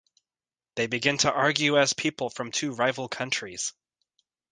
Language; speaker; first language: English; native; English